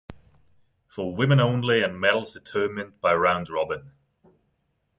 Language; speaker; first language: English; non-native, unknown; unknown